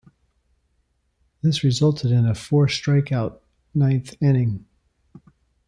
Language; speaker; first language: English; native; English